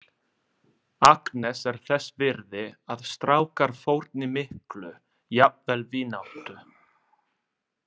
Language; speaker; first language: Icelandic; non-native, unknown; Italian